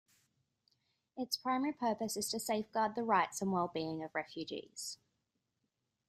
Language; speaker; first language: English; native; English